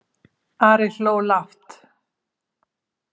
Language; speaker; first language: Icelandic; native; Icelandic